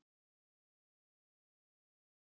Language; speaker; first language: Icelandic; native; Icelandic